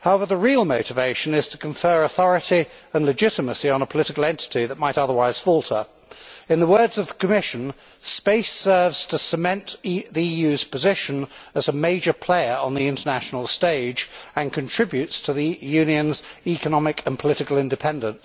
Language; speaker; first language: English; native; English